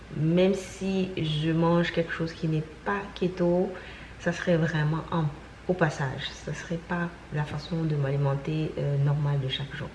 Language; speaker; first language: French; non-native, local second language; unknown